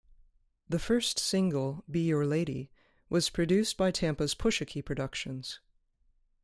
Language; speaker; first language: English; native; English